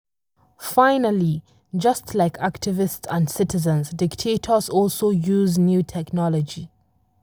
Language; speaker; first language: English; non-native, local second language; Hausa